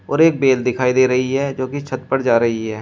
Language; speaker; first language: Hindi; native; Hindi